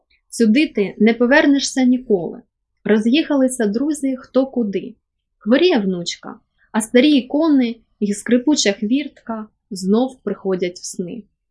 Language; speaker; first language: Ukrainian; native; Ukrainian